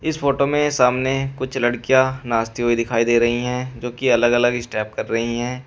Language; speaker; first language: Hindi; native; Hindi